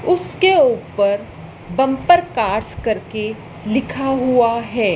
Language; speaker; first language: Hindi; native; Hindi